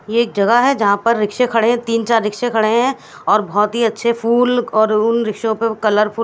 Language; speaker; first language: Hindi; native; Hindi